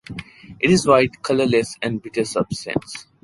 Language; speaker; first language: English; non-native, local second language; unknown